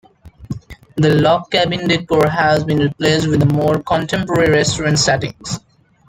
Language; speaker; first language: English; non-native, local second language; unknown